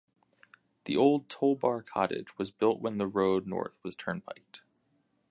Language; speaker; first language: English; native; English